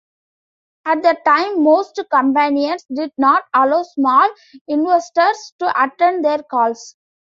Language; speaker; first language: English; non-native, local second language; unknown